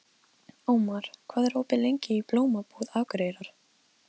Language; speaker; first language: Icelandic; non-native, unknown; Polish